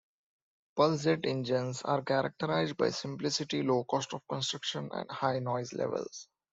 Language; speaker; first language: English; non-native, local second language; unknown